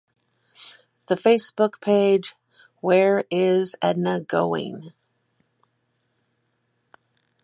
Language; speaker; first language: English; native; English